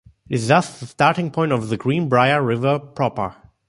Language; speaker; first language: English; non-native, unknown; German